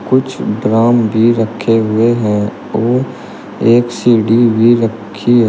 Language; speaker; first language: Hindi; native; Hindi